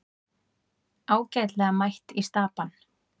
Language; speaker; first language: Icelandic; native; Icelandic